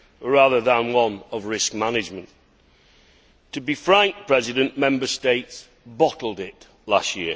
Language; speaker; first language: English; native; English